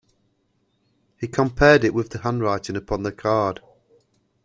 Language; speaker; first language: English; native; English